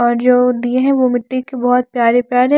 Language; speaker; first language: Hindi; non-native, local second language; Punjabi